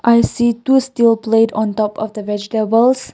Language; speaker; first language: English; non-native, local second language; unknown